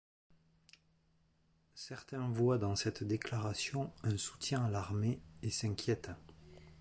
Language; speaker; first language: French; native; French